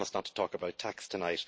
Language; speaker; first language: English; native; English